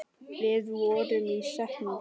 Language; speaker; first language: Icelandic; native; Icelandic